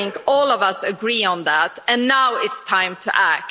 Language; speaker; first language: English; non-native, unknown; Swedish